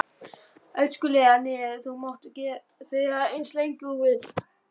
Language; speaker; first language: Icelandic; non-native, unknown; German